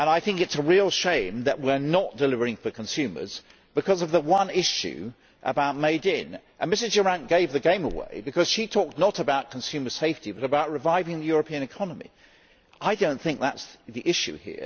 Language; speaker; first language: English; native; English